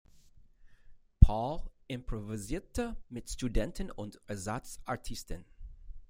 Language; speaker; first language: German; non-native, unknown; English